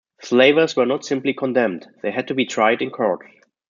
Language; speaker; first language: English; non-native, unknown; German